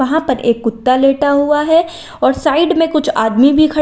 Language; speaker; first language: Hindi; native; Hindi